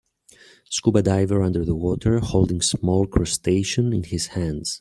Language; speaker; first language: English; native; English